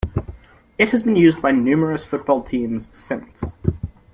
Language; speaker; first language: English; native; English